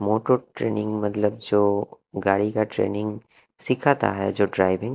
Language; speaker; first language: Hindi; non-native, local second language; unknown